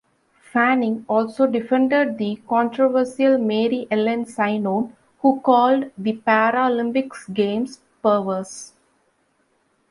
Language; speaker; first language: English; non-native, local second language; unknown